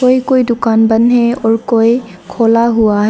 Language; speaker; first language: Hindi; non-native, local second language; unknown